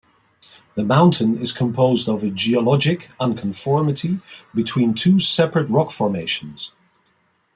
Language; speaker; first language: English; non-native, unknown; Dutch